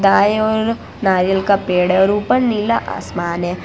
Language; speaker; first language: Hindi; non-native, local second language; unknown